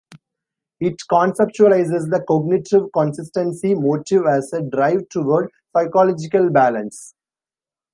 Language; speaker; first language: English; non-native, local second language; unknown